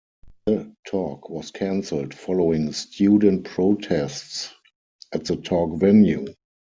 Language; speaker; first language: English; non-native, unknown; German